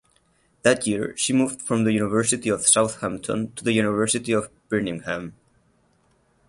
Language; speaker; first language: English; non-native, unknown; Catalan